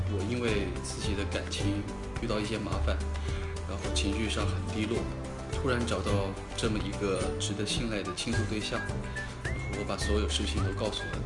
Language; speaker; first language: Chinese; native; Chinese